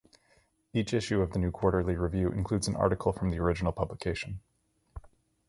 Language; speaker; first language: English; native; English